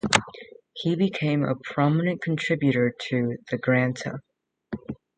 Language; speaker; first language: English; native; English